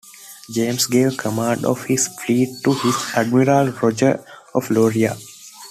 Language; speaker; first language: English; non-native, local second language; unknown